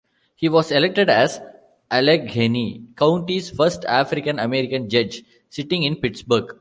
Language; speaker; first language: English; non-native, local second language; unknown